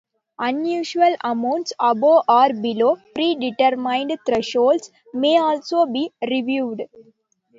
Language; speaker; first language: English; non-native, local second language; Tamil